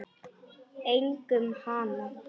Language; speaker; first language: Icelandic; non-native, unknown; Polish